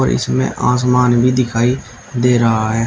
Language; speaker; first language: Hindi; native; Hindi